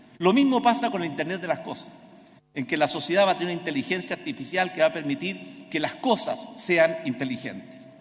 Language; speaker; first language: Spanish; native; Spanish